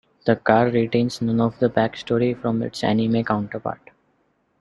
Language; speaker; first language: English; non-native, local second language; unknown